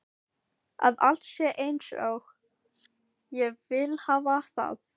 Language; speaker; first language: Icelandic; non-native, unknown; Filipino